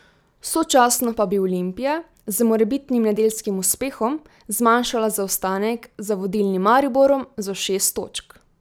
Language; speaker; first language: Slovenian; native; Slovenian